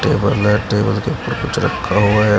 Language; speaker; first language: Hindi; native; Hindi